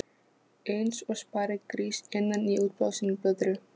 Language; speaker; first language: Icelandic; non-native, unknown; Polish